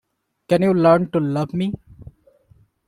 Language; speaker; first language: English; non-native, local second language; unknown